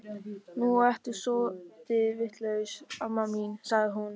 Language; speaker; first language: Icelandic; non-native, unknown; German